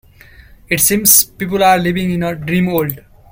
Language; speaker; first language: English; non-native, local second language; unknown